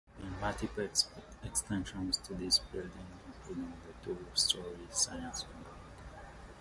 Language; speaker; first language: English; non-native, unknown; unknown